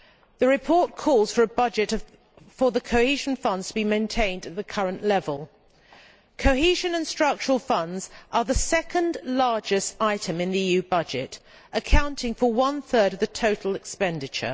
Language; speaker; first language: English; native; English